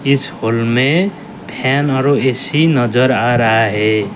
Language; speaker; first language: Hindi; non-native, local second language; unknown